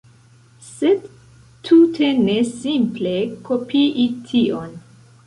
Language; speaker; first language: Esperanto; non-native, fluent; Central Kurdish